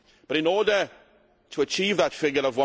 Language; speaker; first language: English; native; English